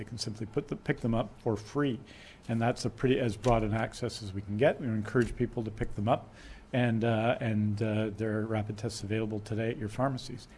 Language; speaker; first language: English; native; English